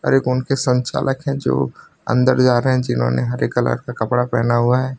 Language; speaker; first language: Hindi; non-native, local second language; Gujarati